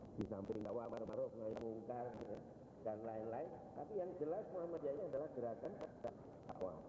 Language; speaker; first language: Indonesian; non-native, local second language; Javanese